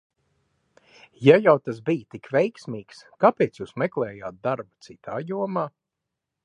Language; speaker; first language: Latvian; early bilingual, heritage; Latvian